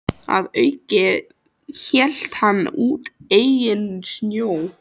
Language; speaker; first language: Icelandic; native; Icelandic